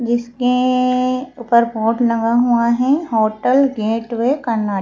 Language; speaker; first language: Hindi; native; Hindi